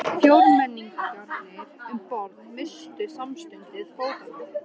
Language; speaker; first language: Icelandic; native; Icelandic